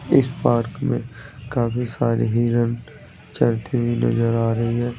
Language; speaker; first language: Hindi; native; Hindi